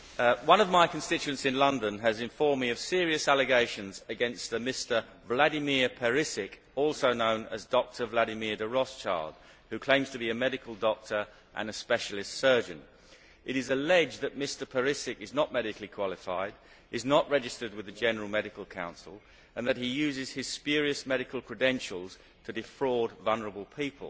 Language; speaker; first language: English; native; English